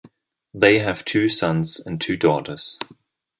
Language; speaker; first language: English; non-native, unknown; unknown